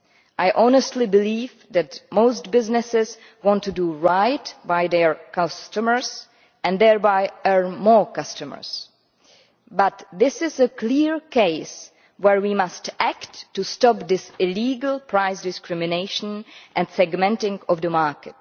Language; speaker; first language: English; non-native, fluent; Czech